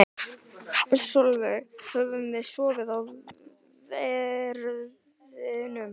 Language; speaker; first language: Icelandic; native; Icelandic